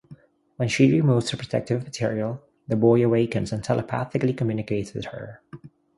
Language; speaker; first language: English; non-native, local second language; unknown